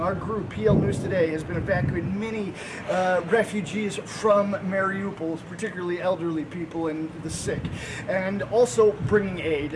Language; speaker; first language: English; native; English